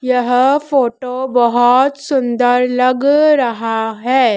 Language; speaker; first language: Hindi; native; Hindi